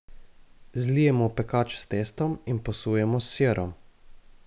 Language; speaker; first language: Slovenian; native; Slovenian